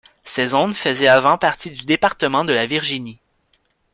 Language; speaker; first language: French; native; French